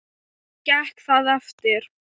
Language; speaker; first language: Icelandic; non-native, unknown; Thai